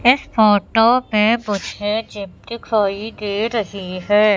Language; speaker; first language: Hindi; native; Hindi